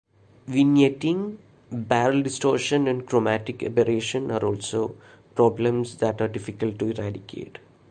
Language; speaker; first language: English; non-native, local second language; Malayalam